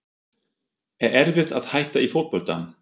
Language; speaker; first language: Icelandic; non-native, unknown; German